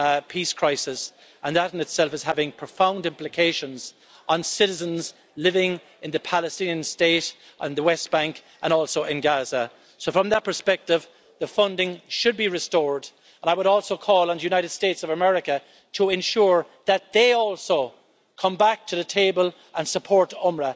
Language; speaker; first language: English; native; English